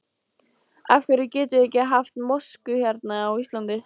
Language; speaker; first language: Icelandic; native; Icelandic